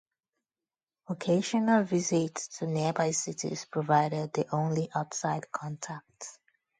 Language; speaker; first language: English; non-native, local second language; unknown